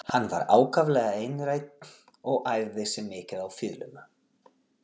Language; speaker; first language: Icelandic; non-native, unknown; Portuguese